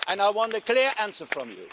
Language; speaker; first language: English; non-native, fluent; Dutch